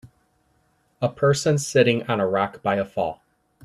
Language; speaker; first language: English; native; English